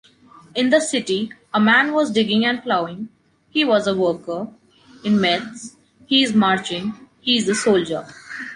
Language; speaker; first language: English; non-native, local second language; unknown